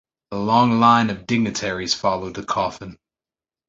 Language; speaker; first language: English; native; English